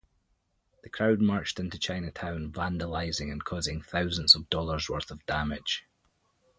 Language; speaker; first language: English; native; English